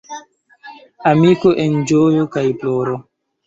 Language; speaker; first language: Esperanto; non-native, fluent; Chinese